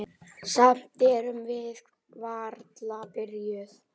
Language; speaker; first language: Icelandic; native; Icelandic